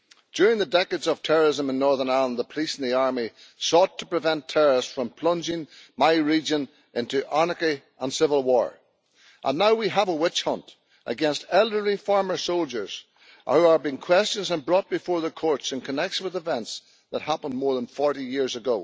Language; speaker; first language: English; native; English